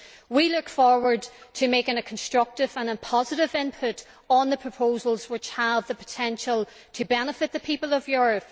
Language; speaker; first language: English; native; English